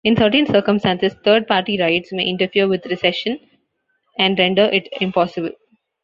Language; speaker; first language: English; non-native, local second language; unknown